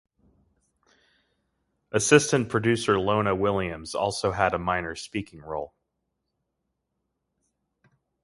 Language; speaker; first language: English; native; English